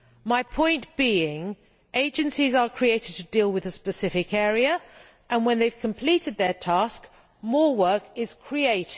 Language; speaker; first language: English; native; English